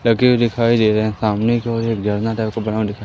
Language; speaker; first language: Hindi; native; Hindi